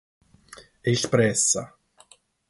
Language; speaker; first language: Portuguese; non-native, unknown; English